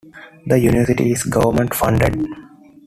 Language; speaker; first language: English; non-native, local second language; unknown